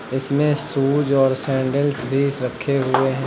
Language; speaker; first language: Hindi; native; Hindi